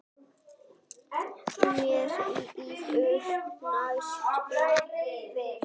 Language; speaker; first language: Icelandic; native; Icelandic